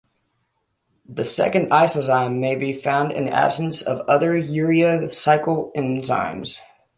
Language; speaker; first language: English; native; English